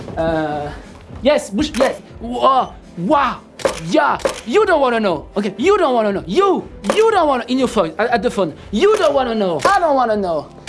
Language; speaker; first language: English; non-native, learner; French